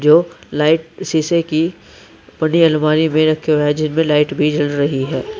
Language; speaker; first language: Hindi; native; Hindi